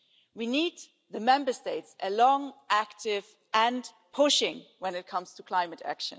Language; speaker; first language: English; non-native, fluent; German